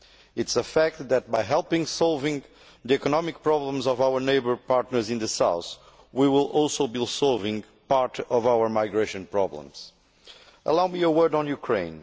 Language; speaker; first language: English; non-native, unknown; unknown